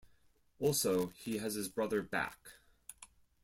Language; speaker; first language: English; non-native, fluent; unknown